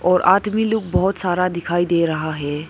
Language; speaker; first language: Hindi; non-native, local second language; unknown